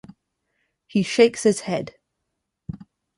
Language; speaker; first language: English; native; English